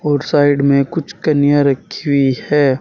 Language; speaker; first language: Hindi; native; Hindi